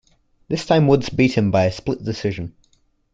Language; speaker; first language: English; native; English